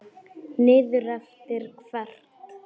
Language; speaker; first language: Icelandic; non-native, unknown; Polish